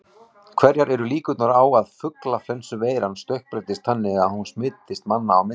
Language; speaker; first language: Icelandic; native; Icelandic